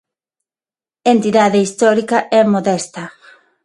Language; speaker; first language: Galician; non-native, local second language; Spanish